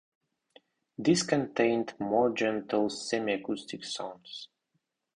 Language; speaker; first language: English; non-native, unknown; Russian